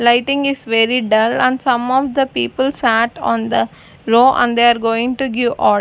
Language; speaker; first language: English; non-native, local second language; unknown